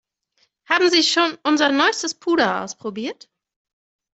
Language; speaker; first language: German; native; German